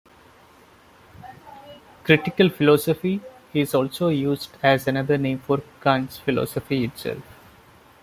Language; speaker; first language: English; non-native, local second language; Malayalam